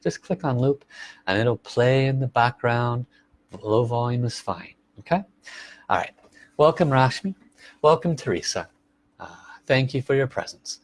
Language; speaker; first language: English; native; English